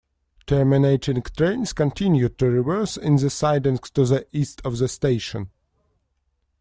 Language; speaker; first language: English; non-native, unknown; Russian